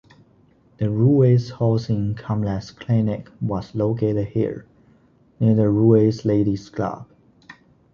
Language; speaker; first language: English; non-native, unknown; Chinese